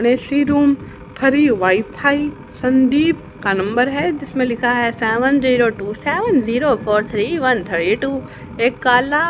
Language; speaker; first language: Hindi; native; Hindi